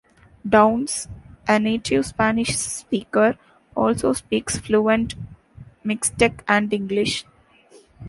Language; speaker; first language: English; non-native, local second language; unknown